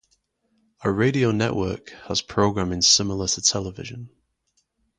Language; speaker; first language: English; native; English